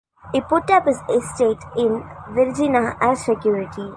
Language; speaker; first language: English; non-native, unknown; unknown